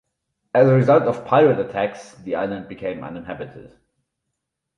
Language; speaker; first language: English; non-native, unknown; German